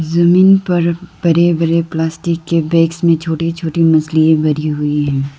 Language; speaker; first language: Hindi; non-native, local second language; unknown